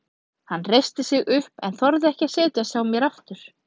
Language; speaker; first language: Icelandic; native; Icelandic